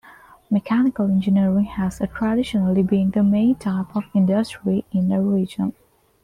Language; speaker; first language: English; non-native, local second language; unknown